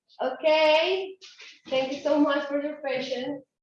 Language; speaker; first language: English; non-native, learner; Spanish